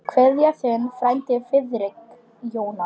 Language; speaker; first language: Icelandic; non-native, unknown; Polish